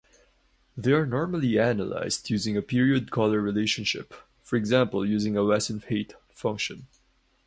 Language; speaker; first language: English; non-native, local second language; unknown